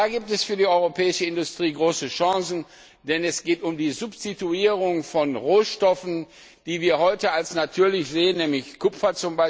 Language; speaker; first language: German; non-native, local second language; Luxembourgish